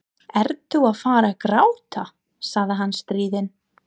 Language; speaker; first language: Icelandic; non-native, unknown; English